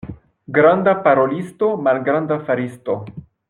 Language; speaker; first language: Esperanto; non-native, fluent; French